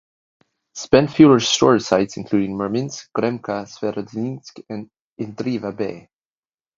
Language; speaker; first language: English; native; English